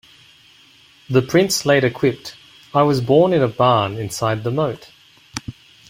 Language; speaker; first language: English; native; English